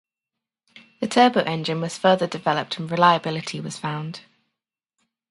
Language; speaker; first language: English; native; English